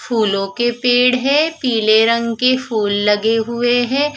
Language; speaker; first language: Hindi; non-native, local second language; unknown